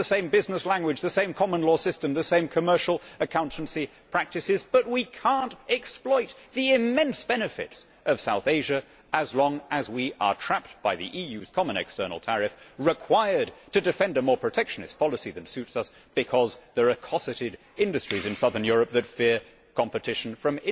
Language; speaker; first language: English; native; English